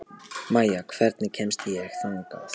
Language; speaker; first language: Icelandic; non-native, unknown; Polish